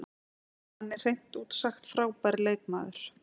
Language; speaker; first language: Icelandic; native; Icelandic